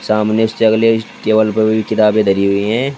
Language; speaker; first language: Hindi; native; Hindi